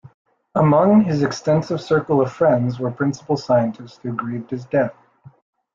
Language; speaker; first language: English; native; English